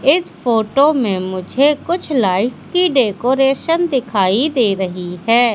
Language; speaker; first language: Hindi; native; Hindi